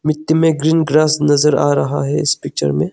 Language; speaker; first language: Hindi; non-native, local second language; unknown